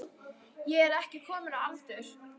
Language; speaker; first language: Icelandic; native; Icelandic